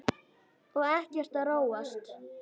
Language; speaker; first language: Icelandic; native; Icelandic